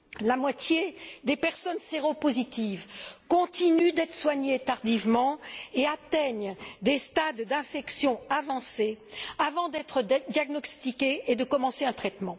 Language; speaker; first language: French; native; French